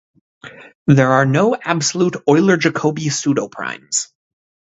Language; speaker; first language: English; native; English